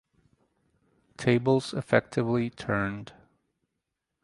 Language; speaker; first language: English; native; English